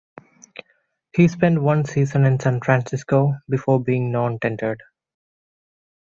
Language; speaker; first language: English; non-native, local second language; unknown